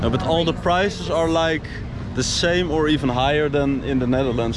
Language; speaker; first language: English; non-native, fluent; Dutch